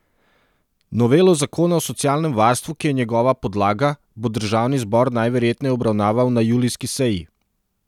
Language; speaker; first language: Slovenian; non-native, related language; Serbian